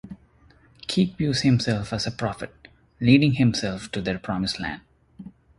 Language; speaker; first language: English; non-native, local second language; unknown